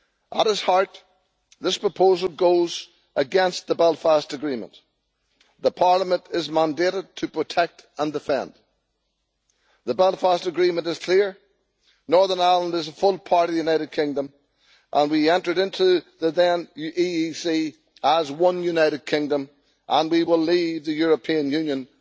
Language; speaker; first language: English; native; English